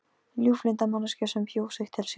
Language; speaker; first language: Icelandic; non-native, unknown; Polish